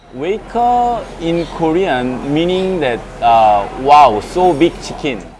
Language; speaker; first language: English; non-native, fluent; Korean